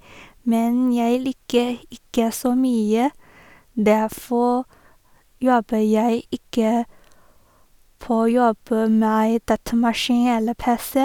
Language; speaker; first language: Norwegian; non-native, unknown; Chinese